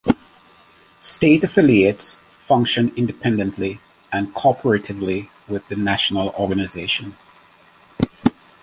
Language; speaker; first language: English; native; English